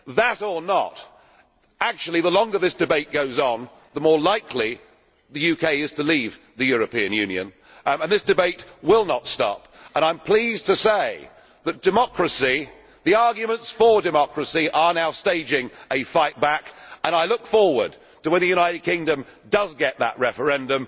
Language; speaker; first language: English; native; English